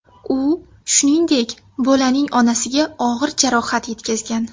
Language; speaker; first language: Uzbek; native; Uzbek